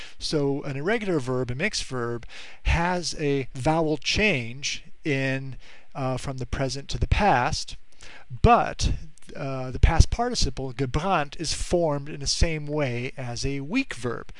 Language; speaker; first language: English; native; English